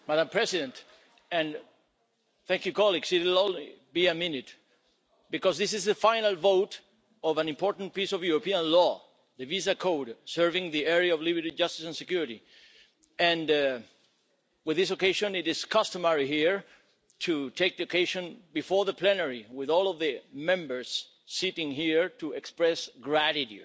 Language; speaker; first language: English; non-native, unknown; Spanish